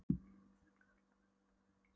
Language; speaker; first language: Icelandic; non-native, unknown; Polish